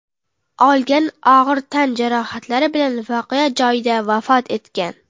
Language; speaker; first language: Uzbek; non-native, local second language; Kara-Kalpak